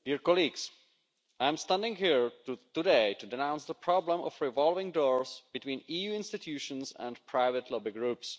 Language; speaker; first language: English; non-native, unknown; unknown